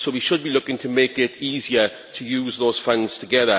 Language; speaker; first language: English; native; English